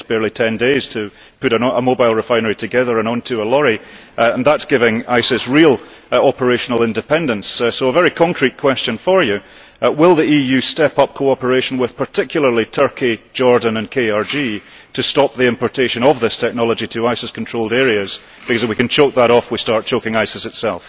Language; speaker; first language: English; early bilingual, heritage; English